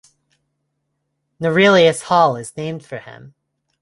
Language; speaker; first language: English; non-native, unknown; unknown